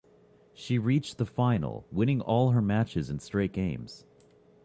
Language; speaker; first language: English; native; English